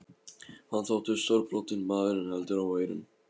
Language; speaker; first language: Icelandic; non-native, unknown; Polish